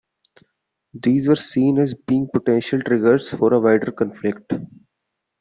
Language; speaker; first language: English; non-native, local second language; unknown